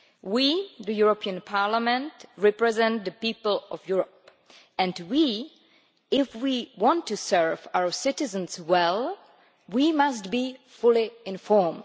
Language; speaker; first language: English; non-native, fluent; Czech